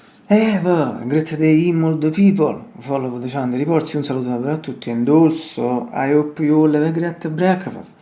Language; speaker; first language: English; non-native, learner; Italian